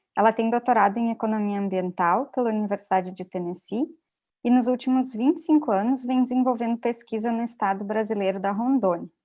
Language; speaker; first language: Portuguese; native; Portuguese